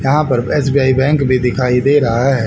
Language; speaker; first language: Hindi; native; Hindi